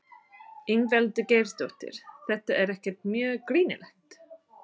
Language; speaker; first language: Icelandic; non-native, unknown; English